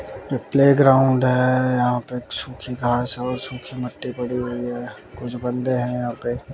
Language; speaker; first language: Hindi; native; Hindi